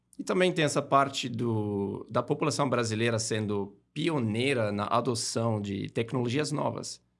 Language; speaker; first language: Portuguese; non-native, fluent; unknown